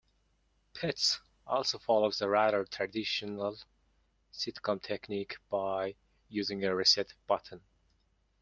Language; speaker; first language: English; non-native, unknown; Mongolian